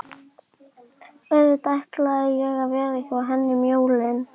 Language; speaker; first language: Icelandic; native; Icelandic